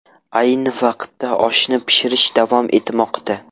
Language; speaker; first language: Uzbek; non-native, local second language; Russian